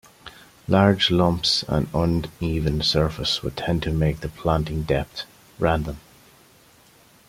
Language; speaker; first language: English; native; English